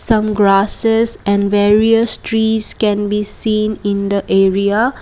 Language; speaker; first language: English; non-native, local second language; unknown